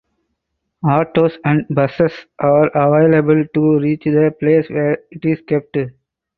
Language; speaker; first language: English; non-native, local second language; Tamil